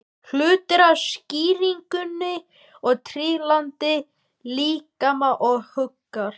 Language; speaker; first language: Icelandic; native; Icelandic